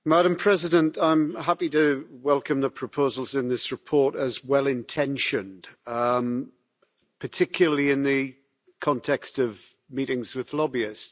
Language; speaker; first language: English; native; English